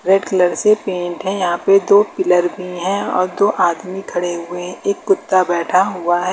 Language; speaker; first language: Hindi; native; Hindi